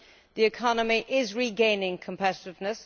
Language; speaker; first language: English; native; English